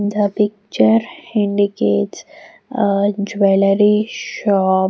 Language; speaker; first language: English; non-native, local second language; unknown